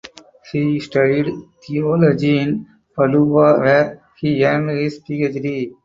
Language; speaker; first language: English; non-native, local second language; Tamil